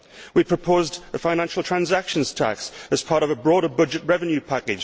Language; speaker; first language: English; native; English